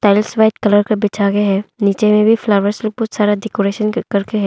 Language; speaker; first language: Hindi; non-native, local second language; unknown